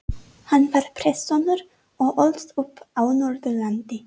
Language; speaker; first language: Icelandic; non-native, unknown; English